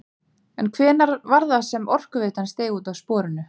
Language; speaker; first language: Icelandic; native; Icelandic